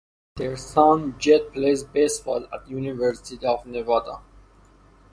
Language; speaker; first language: English; non-native, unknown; Persian